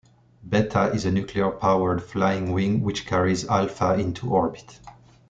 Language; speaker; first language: English; non-native, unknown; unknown